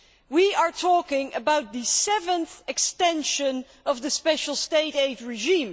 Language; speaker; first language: English; non-native, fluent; Dutch